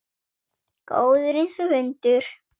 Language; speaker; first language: Icelandic; non-native, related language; Swedish